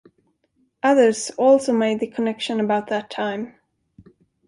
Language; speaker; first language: English; non-native, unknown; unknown